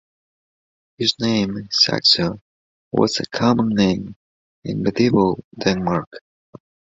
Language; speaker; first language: English; non-native, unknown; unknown